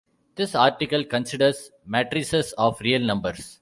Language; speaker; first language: English; non-native, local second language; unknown